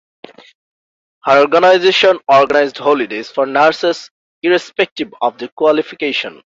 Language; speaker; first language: English; non-native, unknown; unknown